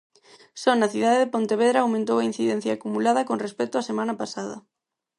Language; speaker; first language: Galician; non-native, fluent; Spanish